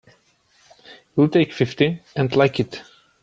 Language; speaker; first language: English; non-native, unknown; Czech